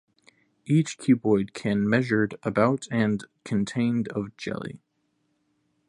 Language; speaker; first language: English; native; English